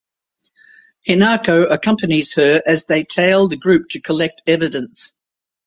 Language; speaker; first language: English; native; English